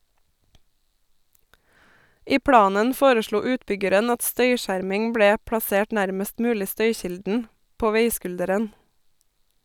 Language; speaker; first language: Norwegian; native; Norwegian